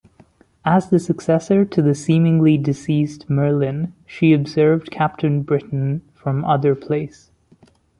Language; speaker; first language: English; non-native, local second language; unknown